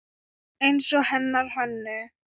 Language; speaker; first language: Icelandic; non-native, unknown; Thai